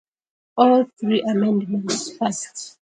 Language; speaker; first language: English; native; English